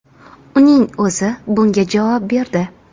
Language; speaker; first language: Uzbek; native; Uzbek